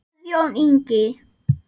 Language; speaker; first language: Icelandic; non-native, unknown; German